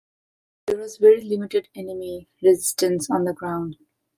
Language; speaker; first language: English; non-native, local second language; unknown